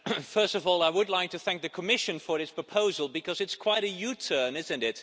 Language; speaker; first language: English; non-native, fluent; Dutch